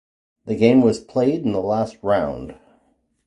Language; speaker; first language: English; native; English